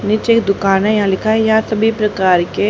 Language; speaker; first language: Hindi; native; Hindi